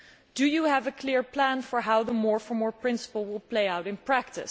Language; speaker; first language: English; non-native, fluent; Dutch